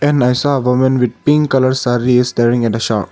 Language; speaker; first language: English; non-native, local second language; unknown